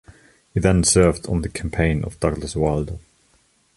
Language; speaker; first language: English; non-native, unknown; German